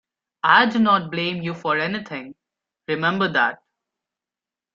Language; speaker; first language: English; non-native, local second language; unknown